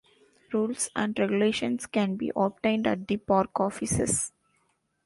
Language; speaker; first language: English; non-native, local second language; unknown